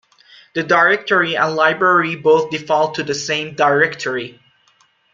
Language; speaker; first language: English; non-native, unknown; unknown